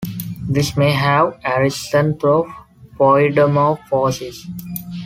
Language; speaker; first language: English; non-native, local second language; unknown